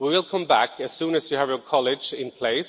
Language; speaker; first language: English; non-native, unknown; Swedish